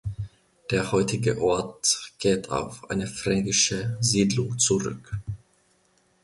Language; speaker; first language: German; non-native, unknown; Finnish